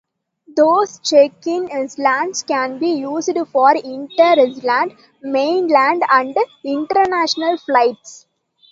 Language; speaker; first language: English; non-native, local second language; Tamil